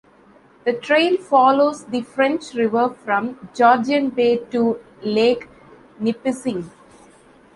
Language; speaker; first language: English; non-native, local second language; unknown